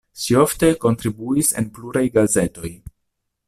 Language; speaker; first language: Esperanto; non-native, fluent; Italian